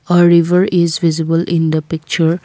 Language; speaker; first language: English; non-native, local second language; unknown